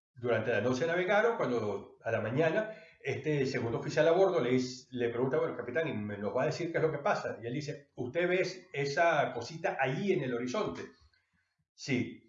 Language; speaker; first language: Spanish; native; Spanish